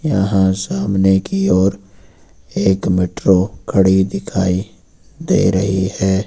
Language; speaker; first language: Hindi; native; Hindi